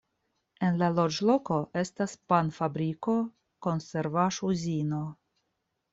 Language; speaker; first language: Esperanto; non-native, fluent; Russian